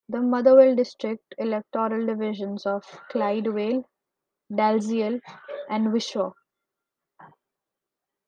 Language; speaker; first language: English; non-native, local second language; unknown